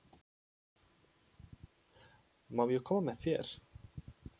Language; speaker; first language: Icelandic; non-native, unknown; Polish